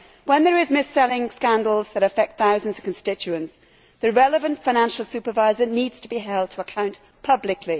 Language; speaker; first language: English; native; English